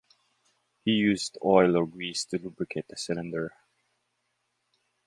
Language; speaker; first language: English; non-native, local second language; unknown